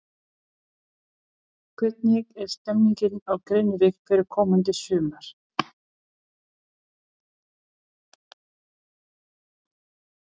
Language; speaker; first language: Icelandic; non-native, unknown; Filipino